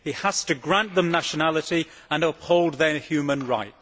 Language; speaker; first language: English; native; English